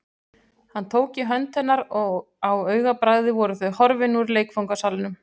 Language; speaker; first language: Icelandic; native; Icelandic